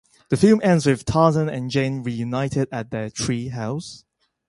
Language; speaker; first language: English; non-native, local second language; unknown